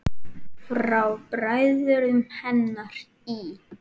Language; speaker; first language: Icelandic; native; Icelandic